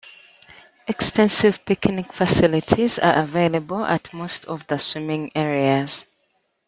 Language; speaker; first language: English; native; English